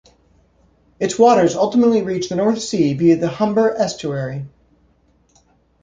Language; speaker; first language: English; native; English